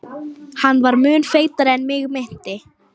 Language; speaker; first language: Icelandic; non-native, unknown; Lithuanian